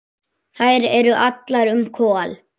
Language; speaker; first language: Icelandic; native; Icelandic